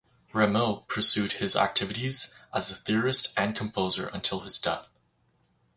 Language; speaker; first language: English; native; English